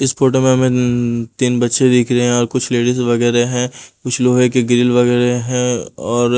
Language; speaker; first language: Hindi; non-native, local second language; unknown